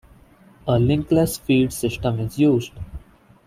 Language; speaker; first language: English; non-native, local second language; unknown